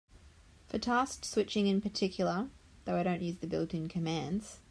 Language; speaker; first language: English; native; English